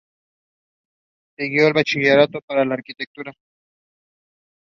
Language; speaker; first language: English; non-native, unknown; Spanish